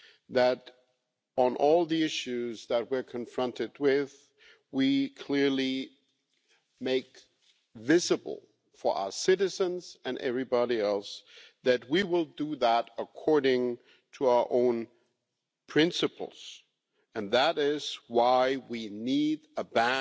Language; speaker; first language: English; non-native, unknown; German